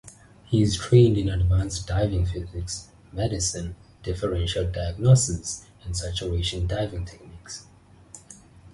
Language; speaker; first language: English; non-native, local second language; Xhosa